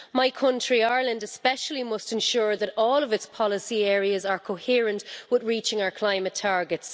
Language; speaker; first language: English; native; English